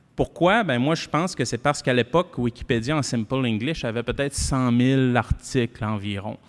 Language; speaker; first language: French; native; French